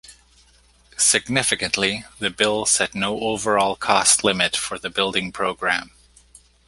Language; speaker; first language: English; native; English